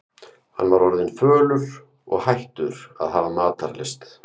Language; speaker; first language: Icelandic; native; Icelandic